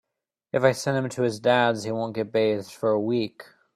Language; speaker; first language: English; native; English